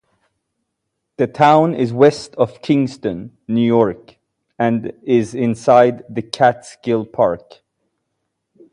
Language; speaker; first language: English; native; English